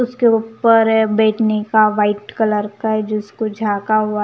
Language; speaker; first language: Hindi; non-native, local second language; Punjabi